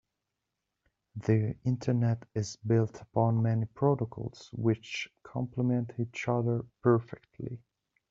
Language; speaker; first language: English; native; English